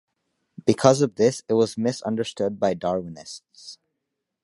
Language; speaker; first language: English; native; English